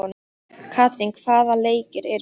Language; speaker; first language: Icelandic; non-native, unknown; Polish